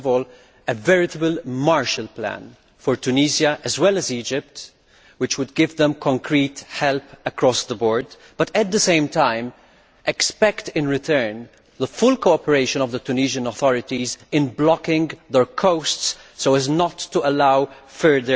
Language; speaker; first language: English; non-native, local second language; Maltese